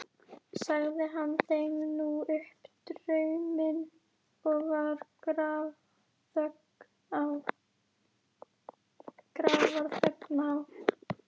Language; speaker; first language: Icelandic; native; Icelandic